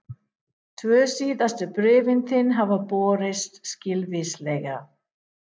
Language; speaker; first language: Icelandic; non-native, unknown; English